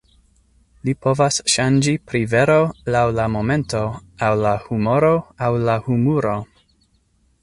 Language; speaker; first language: Esperanto; non-native, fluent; English